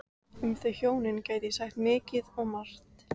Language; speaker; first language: Icelandic; native; Icelandic